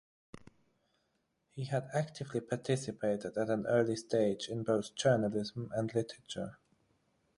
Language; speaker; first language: English; non-native, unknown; German